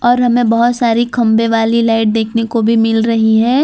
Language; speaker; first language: Hindi; non-native, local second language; Gujarati